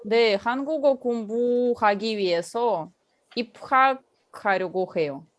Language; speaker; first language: Korean; non-native, learner; Russian